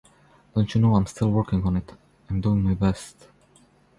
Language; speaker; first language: English; non-native, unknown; Croatian